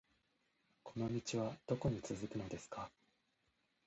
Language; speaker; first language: Japanese; native; Japanese